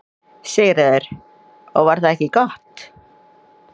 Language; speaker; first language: Icelandic; non-native, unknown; Indonesian